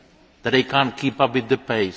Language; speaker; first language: English; non-native, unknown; Greek